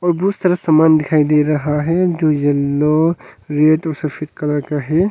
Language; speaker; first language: Hindi; non-native, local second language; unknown